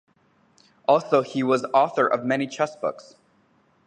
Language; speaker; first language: English; native; English